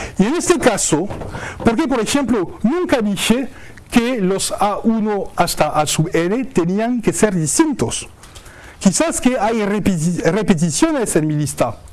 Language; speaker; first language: Spanish; non-native, fluent; French